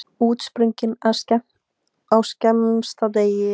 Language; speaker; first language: Icelandic; native; Icelandic